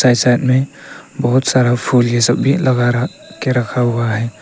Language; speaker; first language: Hindi; non-native, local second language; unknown